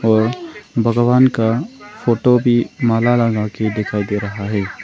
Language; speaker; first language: Hindi; non-native, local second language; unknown